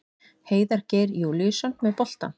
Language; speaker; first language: Icelandic; native; Icelandic